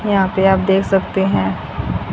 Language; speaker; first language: Hindi; native; Hindi